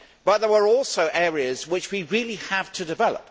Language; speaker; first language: English; native; English